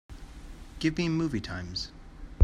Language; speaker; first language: English; native; English